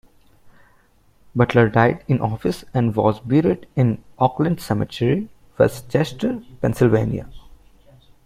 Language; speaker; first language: English; non-native, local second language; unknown